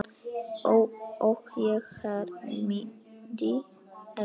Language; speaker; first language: Icelandic; non-native, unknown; Polish